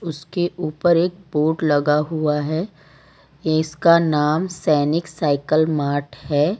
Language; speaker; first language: Hindi; non-native, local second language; Gujarati